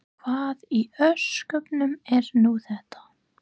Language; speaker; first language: Icelandic; non-native, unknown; English